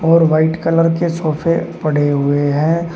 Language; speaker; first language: Hindi; native; Hindi